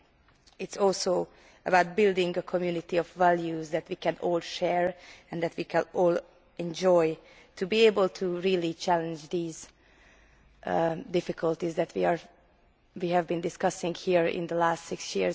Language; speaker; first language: English; non-native, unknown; Hungarian